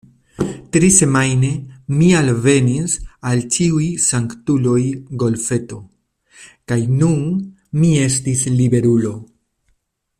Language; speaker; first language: Esperanto; non-native, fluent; Spanish